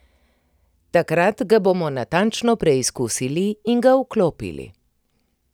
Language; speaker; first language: Slovenian; native; Slovenian